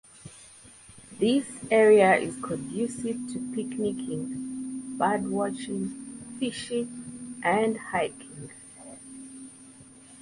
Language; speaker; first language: English; native; English